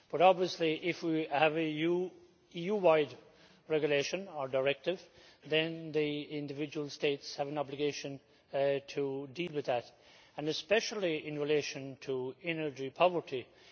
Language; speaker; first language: English; native; English